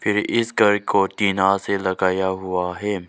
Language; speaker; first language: Hindi; non-native, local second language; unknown